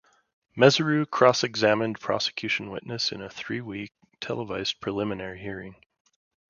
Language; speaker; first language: English; native; English